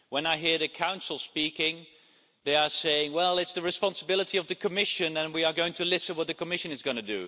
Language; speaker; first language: English; non-native, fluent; Dutch